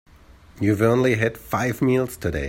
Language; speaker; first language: English; native; English